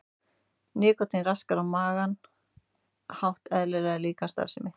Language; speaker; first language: Icelandic; native; Icelandic